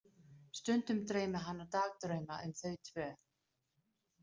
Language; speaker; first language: Icelandic; non-native, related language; Danish